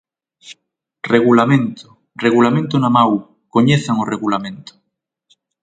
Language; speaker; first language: Galician; native; Galician